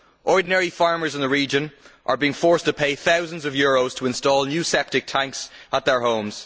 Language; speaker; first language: English; native; English